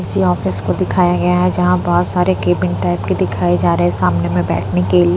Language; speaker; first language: Hindi; non-native, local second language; Punjabi